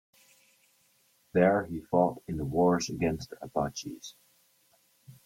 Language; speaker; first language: English; native; English